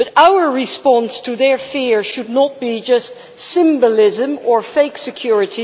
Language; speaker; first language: English; non-native, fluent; Dutch